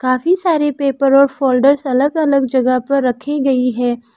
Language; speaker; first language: Hindi; non-native, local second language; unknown